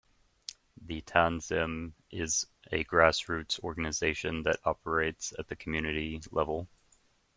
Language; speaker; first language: English; native; English